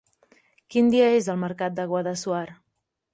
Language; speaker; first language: Catalan; native; Catalan